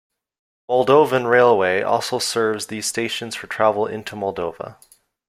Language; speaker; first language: English; native; English